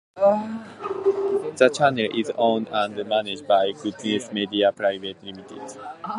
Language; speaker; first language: English; non-native, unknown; Japanese